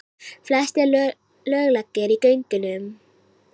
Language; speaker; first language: Icelandic; native; Icelandic